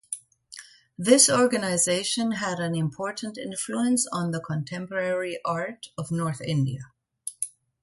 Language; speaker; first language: English; non-native, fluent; German